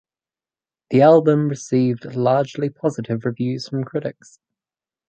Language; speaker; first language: English; native; English